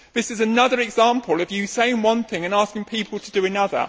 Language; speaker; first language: English; native; English